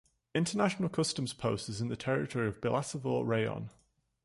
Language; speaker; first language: English; native; English